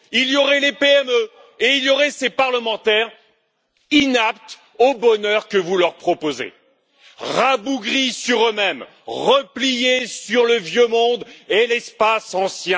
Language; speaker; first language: French; native; French